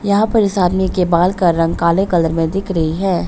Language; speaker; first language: Hindi; early bilingual, other home language; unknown